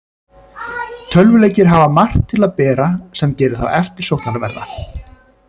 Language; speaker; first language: Icelandic; native; Icelandic